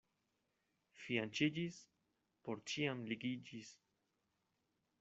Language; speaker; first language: Esperanto; non-native, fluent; Spanish